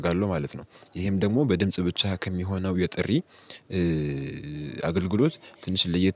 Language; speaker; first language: Amharic; native; Amharic